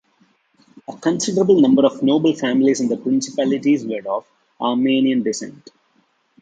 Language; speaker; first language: English; non-native, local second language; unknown